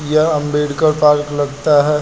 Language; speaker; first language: Hindi; native; Hindi